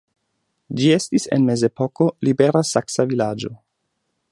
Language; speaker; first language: Esperanto; non-native, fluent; German